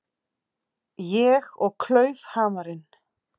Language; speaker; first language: Icelandic; native; Icelandic